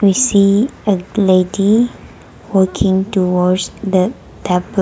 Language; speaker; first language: English; non-native, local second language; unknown